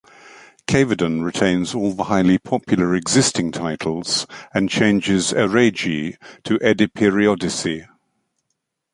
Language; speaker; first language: English; native; English